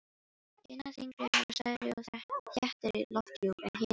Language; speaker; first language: Icelandic; non-native, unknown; Filipino